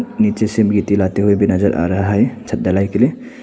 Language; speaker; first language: Hindi; non-native, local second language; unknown